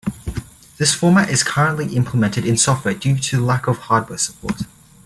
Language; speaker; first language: English; native; English